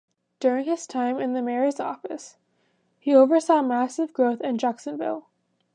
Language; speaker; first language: English; native; English